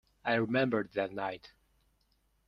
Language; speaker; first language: English; non-native, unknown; Mongolian